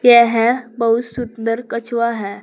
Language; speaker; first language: Hindi; native; Hindi